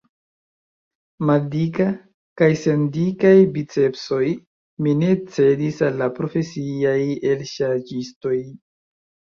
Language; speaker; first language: Esperanto; non-native, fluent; Chinese